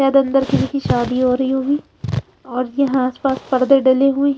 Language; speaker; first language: Hindi; native; Hindi